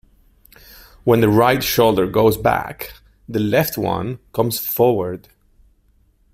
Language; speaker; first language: English; non-native, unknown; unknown